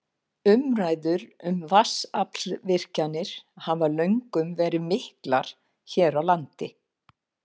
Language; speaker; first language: Icelandic; native; Icelandic